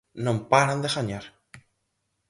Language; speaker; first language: Galician; native; Galician